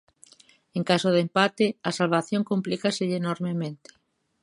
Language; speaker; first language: Galician; native; Galician